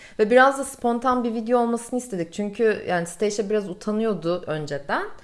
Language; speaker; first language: Turkish; native; Turkish